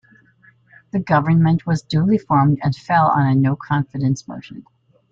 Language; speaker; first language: English; native; English